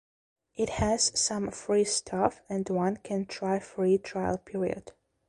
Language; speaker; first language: English; non-native, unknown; Belarusian